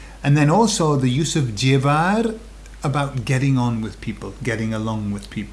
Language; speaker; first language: English; native; English